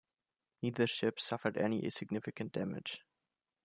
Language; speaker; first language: English; non-native, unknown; German